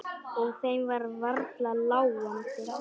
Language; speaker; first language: Icelandic; non-native, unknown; Polish